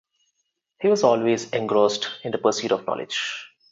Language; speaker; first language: English; non-native, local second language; Telugu